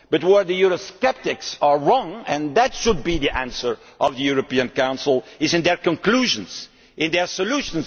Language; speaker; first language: English; non-native, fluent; Dutch